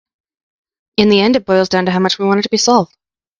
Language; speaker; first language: English; native; English